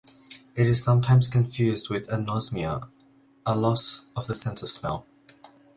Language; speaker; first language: English; native; English